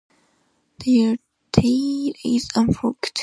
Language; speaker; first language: English; non-native, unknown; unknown